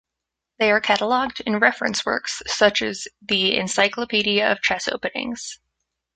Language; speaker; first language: English; native; English